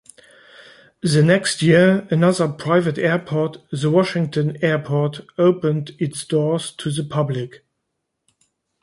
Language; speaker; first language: English; non-native, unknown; Luxembourgish